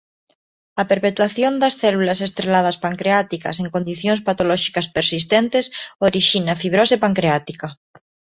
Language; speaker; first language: Galician; non-native, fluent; Spanish